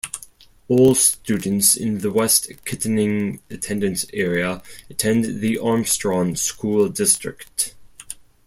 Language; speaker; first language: English; non-native, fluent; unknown